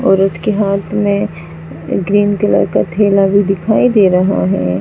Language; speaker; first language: Hindi; native; Hindi